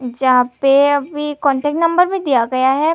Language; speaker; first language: Hindi; non-native, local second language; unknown